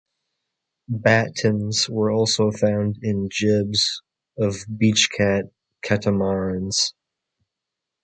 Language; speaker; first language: English; native; English